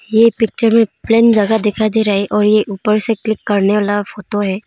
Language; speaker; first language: Hindi; non-native, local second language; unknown